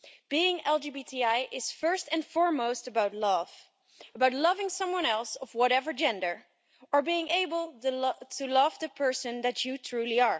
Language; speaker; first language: English; non-native, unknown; Dutch